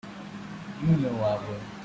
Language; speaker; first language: English; non-native, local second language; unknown